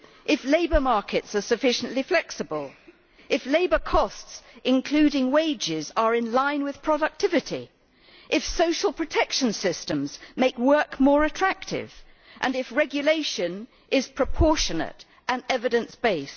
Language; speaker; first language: English; native; English